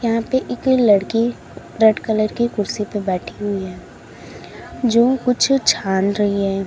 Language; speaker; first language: Hindi; native; Hindi